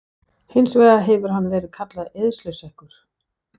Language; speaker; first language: Icelandic; non-native, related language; Danish